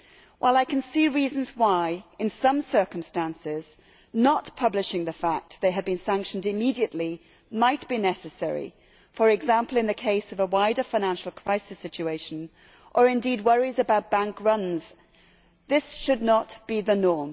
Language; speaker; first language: English; native; English